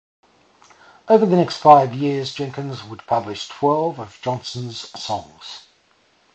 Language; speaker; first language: English; native; English